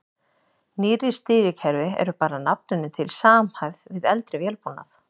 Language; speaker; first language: Icelandic; native; Icelandic